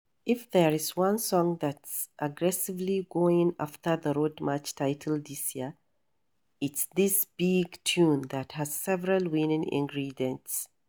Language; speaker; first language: English; non-native, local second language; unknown